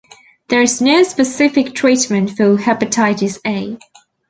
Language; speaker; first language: English; native; English